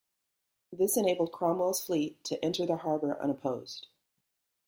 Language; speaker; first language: English; native; English